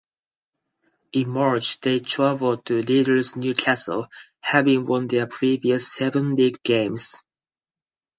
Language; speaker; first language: English; non-native, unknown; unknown